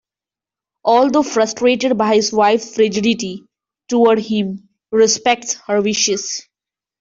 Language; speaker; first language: English; non-native, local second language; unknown